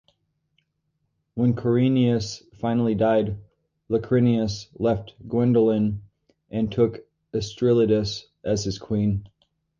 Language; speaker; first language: English; native; English